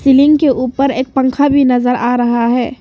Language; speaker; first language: Hindi; non-native, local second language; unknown